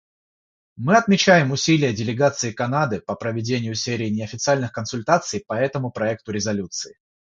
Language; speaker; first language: Russian; non-native, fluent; Georgian